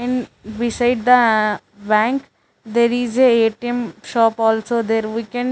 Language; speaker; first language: English; non-native, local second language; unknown